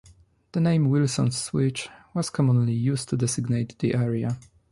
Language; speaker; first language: English; non-native, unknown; Polish